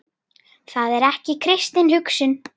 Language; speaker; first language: Icelandic; native; Icelandic